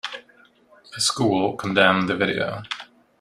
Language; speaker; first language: English; non-native, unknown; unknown